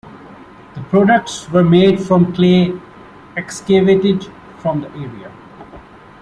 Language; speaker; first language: English; non-native, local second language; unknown